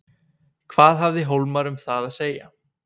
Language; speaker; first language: Icelandic; native; Icelandic